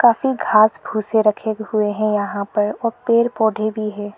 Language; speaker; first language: Hindi; non-native, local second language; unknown